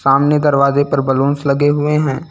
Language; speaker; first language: Hindi; native; Hindi